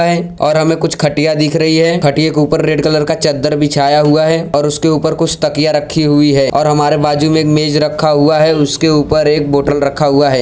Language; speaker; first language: Hindi; non-native, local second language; Gujarati